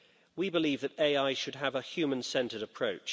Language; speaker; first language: English; native; English